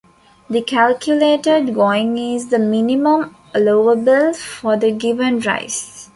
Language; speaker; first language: English; non-native, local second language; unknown